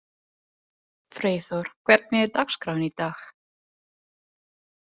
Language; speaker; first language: Icelandic; non-native, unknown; Italian